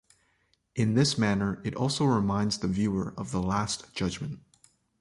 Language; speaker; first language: English; native; English